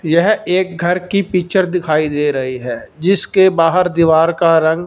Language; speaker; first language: Hindi; non-native, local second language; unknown